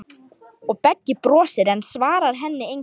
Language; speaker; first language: Icelandic; non-native, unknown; Lithuanian